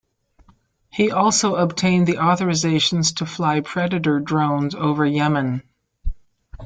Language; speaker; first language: English; native; English